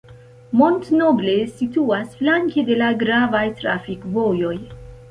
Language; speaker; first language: Esperanto; non-native, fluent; Central Kurdish